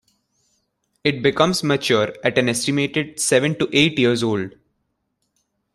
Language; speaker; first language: English; non-native, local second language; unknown